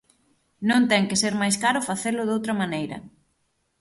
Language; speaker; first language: Galician; native; Galician